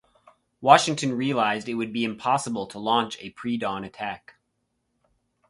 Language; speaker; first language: English; native; English